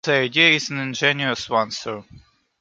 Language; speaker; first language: English; non-native, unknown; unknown